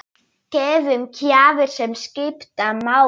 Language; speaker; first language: Icelandic; non-native, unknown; Polish